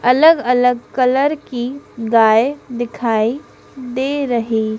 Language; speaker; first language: Hindi; native; Hindi